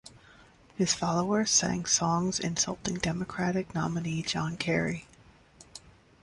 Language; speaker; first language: English; native; English